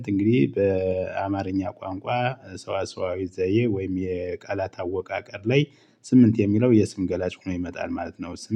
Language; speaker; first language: Amharic; native; Amharic